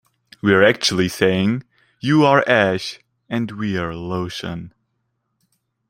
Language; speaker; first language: English; non-native, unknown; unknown